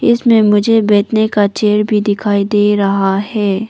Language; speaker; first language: Hindi; non-native, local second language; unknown